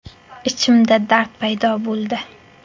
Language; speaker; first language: Uzbek; native; Uzbek